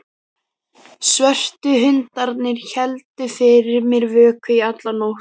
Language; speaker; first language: Icelandic; native; Icelandic